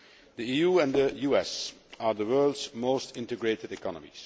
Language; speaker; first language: English; non-native, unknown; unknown